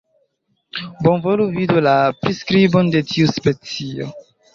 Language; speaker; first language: Esperanto; non-native, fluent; Chinese